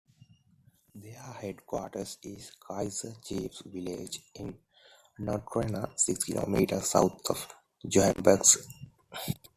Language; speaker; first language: English; non-native, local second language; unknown